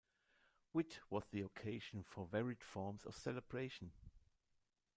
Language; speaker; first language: English; non-native, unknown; German